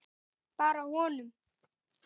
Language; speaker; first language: Icelandic; native; Icelandic